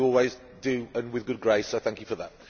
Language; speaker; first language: English; native; English